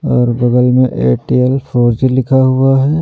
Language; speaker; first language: Hindi; native; Hindi